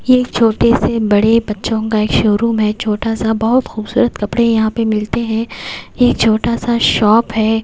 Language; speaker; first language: Hindi; native; Hindi